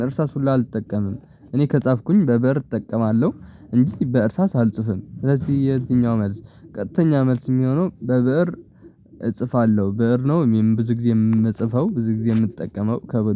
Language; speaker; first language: Amharic; non-native, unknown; Tigrinya